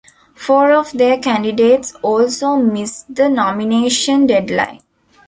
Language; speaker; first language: English; non-native, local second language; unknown